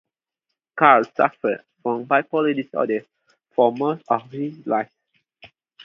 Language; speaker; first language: English; non-native, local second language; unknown